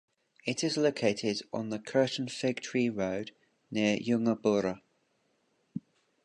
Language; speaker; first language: English; native; English